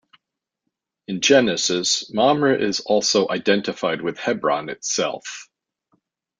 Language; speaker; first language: English; native; English